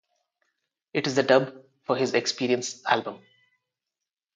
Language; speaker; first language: English; non-native, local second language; Telugu